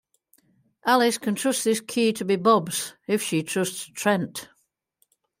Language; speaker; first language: English; native; English